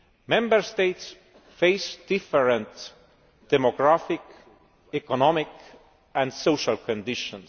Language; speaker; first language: English; non-native, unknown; Estonian